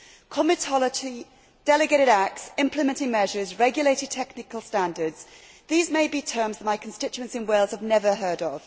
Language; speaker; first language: English; native; English